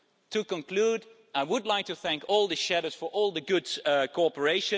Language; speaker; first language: English; non-native, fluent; Dutch